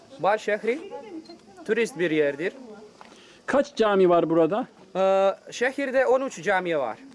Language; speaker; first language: Turkish; non-native, learner; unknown